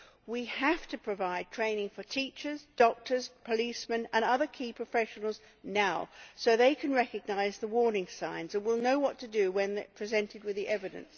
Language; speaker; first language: English; native; English